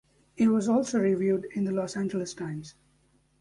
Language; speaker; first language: English; native; English